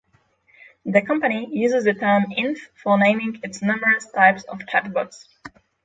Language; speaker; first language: English; non-native, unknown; Polish